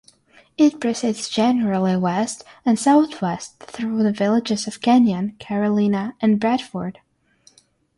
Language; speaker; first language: English; non-native, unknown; Russian